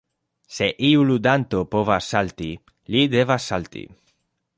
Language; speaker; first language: Esperanto; non-native, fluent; Spanish